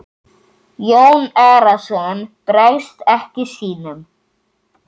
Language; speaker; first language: Icelandic; native; Icelandic